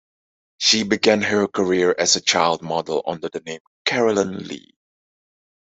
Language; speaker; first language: English; non-native, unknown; Dutch